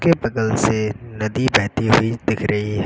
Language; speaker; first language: Hindi; native; Hindi